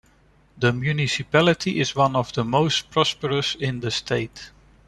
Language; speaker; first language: English; non-native, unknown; Dutch